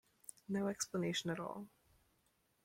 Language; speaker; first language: English; native; English